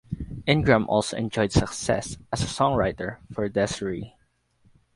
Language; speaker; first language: English; non-native, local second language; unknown